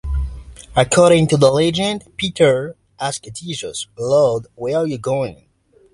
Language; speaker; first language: English; native; English